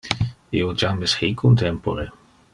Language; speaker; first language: Interlingua; non-native, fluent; Dutch